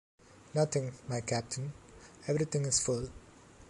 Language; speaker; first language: English; non-native, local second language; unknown